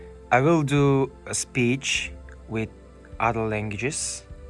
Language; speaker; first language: English; non-native, learner; Korean